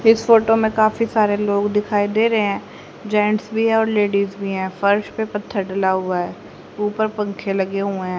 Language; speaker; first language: Hindi; native; Hindi